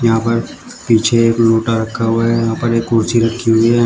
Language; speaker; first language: Hindi; native; Hindi